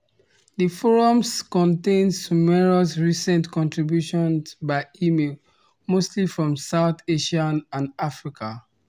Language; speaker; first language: English; non-native, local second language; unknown